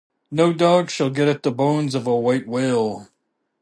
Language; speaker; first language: English; native; English